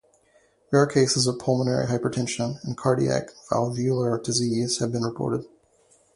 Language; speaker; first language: English; native; English